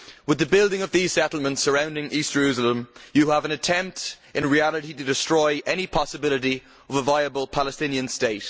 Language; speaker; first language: English; native; English